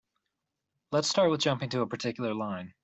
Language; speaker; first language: English; native; English